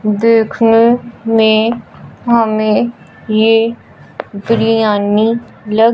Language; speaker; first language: Hindi; non-native, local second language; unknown